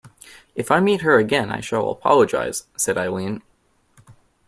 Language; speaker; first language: English; native; English